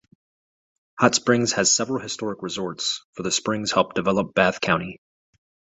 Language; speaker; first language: English; native; English